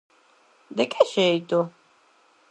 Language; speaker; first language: Galician; non-native, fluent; Spanish